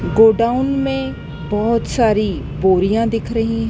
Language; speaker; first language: Hindi; native; Hindi